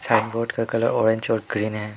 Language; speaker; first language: Hindi; non-native, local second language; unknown